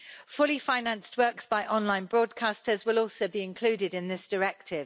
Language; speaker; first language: English; native; English